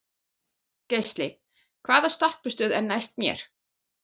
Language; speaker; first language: Icelandic; non-native, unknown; German